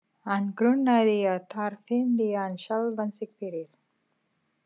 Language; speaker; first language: Icelandic; non-native, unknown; Tamil